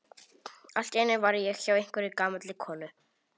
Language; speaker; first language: Icelandic; non-native, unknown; Polish